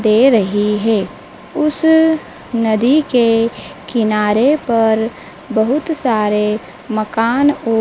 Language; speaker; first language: Hindi; native; Hindi